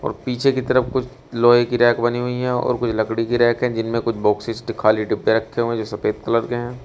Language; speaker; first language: Hindi; native; Hindi